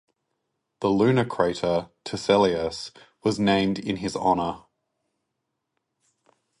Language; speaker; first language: English; native; English